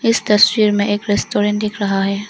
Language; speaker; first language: Hindi; non-native, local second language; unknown